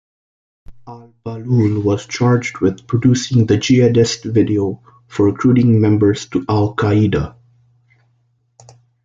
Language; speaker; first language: English; non-native, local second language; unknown